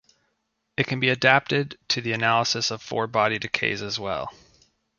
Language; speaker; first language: English; native; English